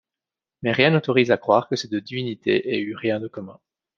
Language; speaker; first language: French; native; French